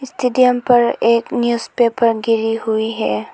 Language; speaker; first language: Hindi; non-native, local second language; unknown